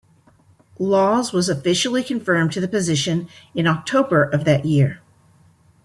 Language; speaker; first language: English; native; English